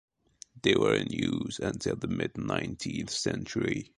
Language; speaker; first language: English; native; English